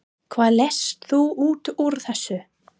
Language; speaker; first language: Icelandic; non-native, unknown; English